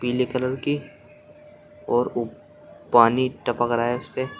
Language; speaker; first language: Hindi; native; Hindi